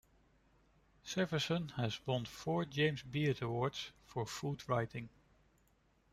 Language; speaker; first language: English; non-native, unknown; Dutch